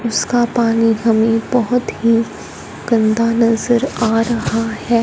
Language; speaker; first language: Hindi; non-native, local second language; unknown